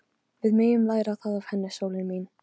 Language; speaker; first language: Icelandic; non-native, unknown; Polish